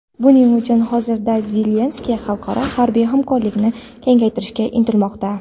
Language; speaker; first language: Uzbek; non-native, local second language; Kara-Kalpak